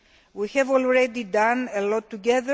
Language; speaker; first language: English; non-native, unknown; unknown